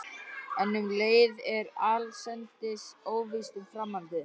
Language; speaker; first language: Icelandic; native; Icelandic